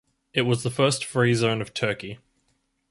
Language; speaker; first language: English; native; English